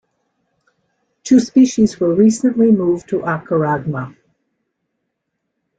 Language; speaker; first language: English; native; English